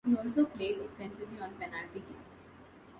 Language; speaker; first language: English; non-native, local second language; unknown